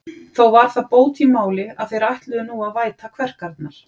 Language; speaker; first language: Icelandic; native; Icelandic